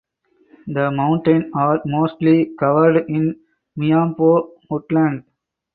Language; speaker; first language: English; non-native, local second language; Tamil